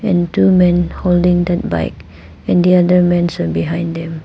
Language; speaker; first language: English; non-native, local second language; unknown